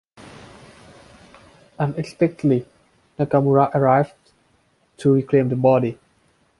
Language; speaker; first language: English; non-native, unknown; Thai